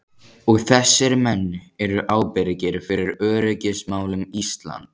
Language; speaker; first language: Icelandic; native; Icelandic